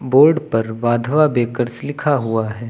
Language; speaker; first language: Hindi; native; Hindi